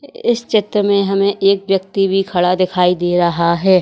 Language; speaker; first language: Hindi; native; Hindi